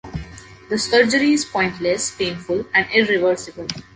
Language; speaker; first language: English; non-native, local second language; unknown